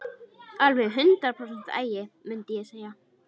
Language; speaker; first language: Icelandic; native; Icelandic